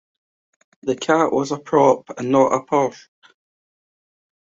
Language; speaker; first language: English; native; English